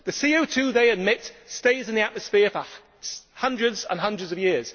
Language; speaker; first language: English; native; English